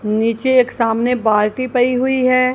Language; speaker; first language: Hindi; non-native, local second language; Punjabi